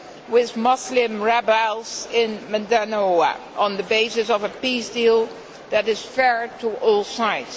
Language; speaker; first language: English; non-native, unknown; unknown